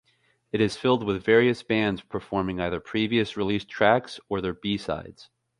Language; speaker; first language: English; native; English